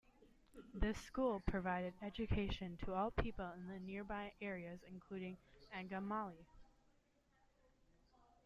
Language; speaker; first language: English; native; English